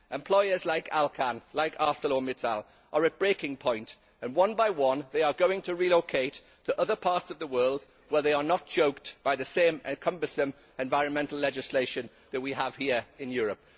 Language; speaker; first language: English; native; English